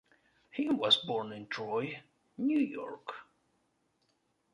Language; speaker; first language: English; non-native, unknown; Russian